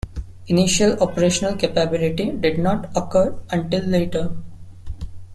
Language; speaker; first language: English; non-native, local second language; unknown